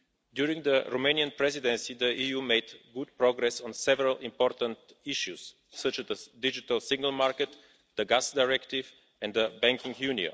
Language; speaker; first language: English; non-native, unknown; Bulgarian